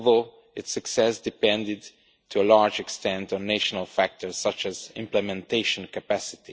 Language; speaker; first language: English; non-native, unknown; Romanian